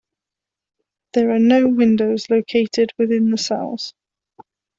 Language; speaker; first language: English; non-native, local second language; Welsh